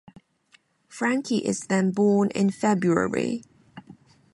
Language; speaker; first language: English; non-native, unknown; Cantonese